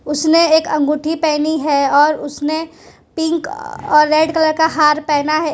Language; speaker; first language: Hindi; non-native, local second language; Gujarati